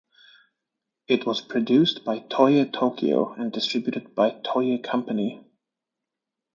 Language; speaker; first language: English; native; English